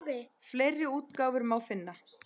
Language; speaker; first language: Icelandic; native; Icelandic